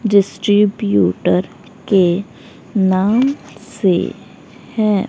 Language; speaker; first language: Hindi; native; Hindi